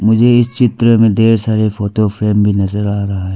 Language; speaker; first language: Hindi; non-native, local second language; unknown